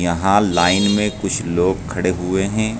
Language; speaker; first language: Hindi; native; Hindi